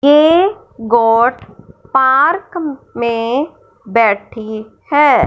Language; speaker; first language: Hindi; non-native, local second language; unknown